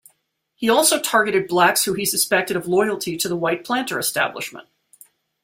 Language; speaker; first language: English; native; English